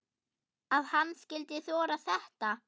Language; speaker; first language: Icelandic; non-native, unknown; German